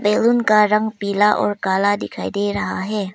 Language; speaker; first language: Hindi; non-native, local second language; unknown